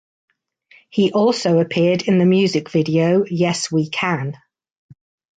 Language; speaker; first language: English; native; English